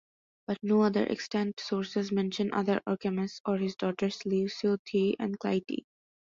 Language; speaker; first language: English; non-native, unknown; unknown